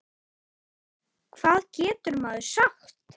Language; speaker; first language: Icelandic; native; Icelandic